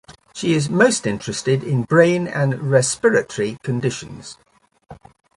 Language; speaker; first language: English; native; English